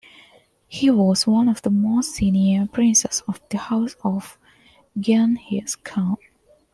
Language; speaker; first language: English; non-native, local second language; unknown